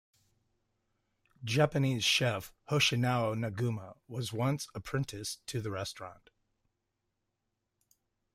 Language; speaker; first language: English; native; English